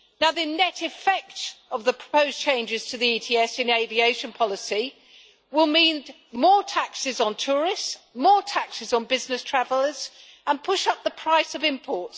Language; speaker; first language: English; native; English